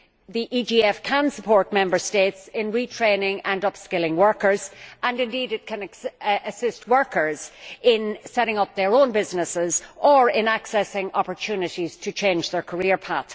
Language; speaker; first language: English; native; English